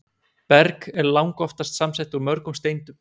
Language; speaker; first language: Icelandic; native; Icelandic